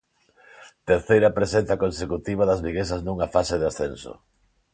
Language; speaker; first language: Galician; non-native, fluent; Spanish